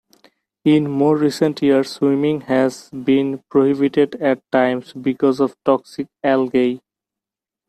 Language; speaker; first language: English; non-native, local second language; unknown